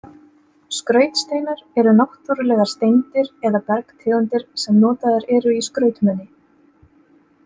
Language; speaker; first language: Icelandic; native; Icelandic